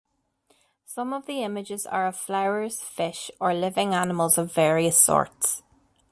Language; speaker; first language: English; native; English